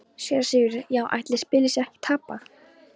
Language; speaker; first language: Icelandic; non-native, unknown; Polish